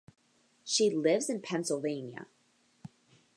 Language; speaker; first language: English; native; English